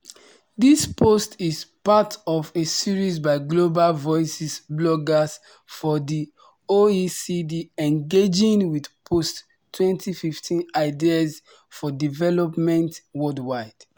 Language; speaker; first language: English; non-native, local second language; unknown